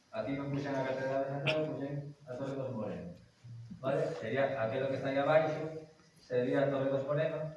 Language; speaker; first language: Galician; native; Galician